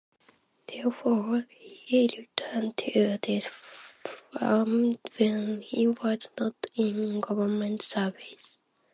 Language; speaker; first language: English; non-native, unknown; Japanese